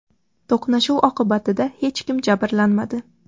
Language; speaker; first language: Uzbek; native; Uzbek